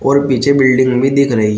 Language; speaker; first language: Hindi; native; Hindi